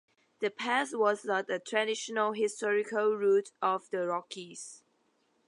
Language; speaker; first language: English; non-native, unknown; Thai